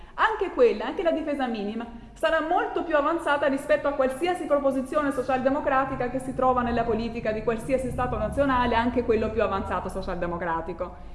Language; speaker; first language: Italian; native; Italian